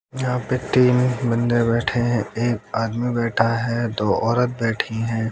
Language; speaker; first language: Hindi; native; Hindi